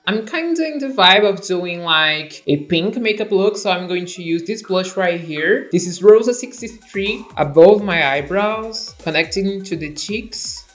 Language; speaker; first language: English; non-native, fluent; Portuguese